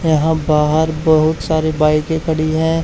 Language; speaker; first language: Hindi; native; Hindi